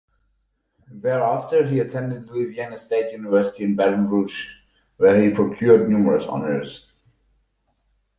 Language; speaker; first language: English; non-native, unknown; German